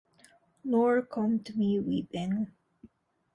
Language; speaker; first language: English; non-native, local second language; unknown